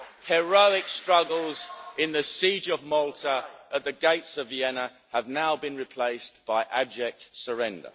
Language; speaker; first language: English; native; English